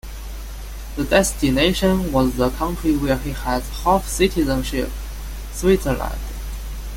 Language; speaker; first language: English; non-native, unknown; Chinese